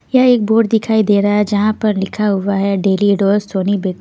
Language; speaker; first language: Hindi; non-native, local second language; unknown